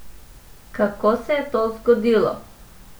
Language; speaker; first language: Slovenian; non-native, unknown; Macedonian